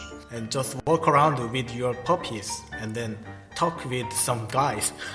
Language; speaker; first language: English; non-native, learner; Korean